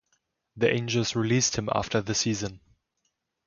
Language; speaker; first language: English; non-native, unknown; German